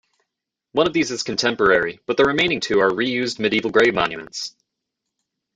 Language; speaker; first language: English; native; English